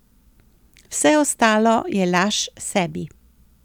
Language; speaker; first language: Slovenian; native; Slovenian